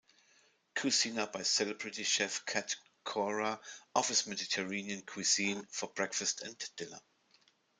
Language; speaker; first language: English; non-native, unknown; German